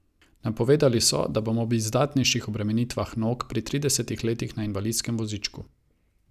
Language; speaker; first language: Slovenian; non-native, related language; Croatian